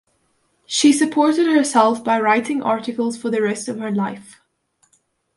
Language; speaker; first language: English; non-native, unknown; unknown